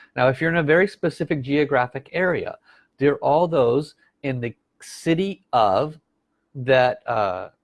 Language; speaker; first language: English; native; English